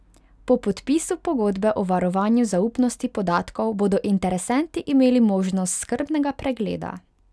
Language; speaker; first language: Slovenian; non-native, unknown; Hungarian